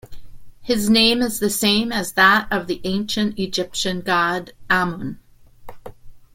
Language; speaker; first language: English; native; English